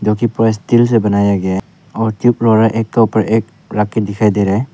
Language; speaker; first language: Hindi; early bilingual, other home language; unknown